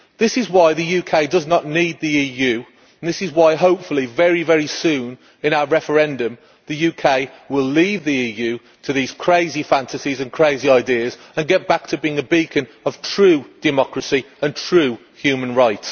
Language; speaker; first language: English; native; English